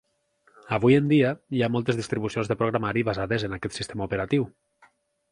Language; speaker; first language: Catalan; native; Catalan